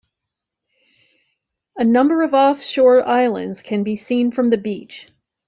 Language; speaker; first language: English; native; English